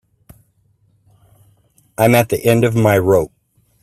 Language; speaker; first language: English; native; English